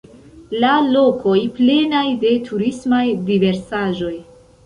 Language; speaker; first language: Esperanto; non-native, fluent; Central Kurdish